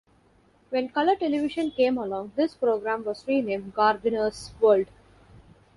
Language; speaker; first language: English; non-native, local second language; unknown